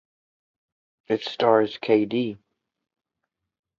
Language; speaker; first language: English; native; English